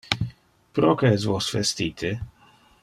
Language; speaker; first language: Interlingua; non-native, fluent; Dutch